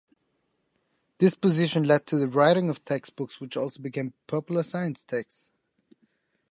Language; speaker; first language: English; non-native, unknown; German